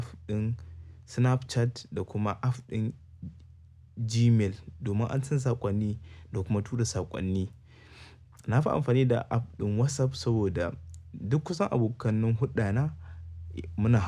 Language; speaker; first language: Hausa; native; Hausa